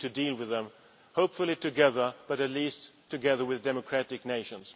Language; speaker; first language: English; non-native, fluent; Swedish